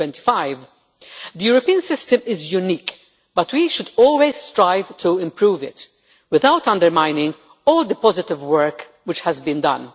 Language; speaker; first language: English; non-native, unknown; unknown